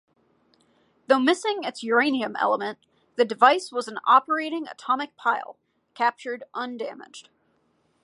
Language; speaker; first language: English; native; English